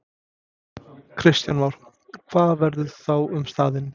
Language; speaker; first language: Icelandic; non-native, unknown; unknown